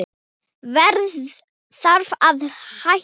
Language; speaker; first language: Icelandic; non-native, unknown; Thai